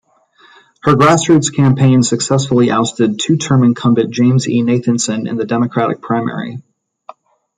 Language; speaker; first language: English; native; English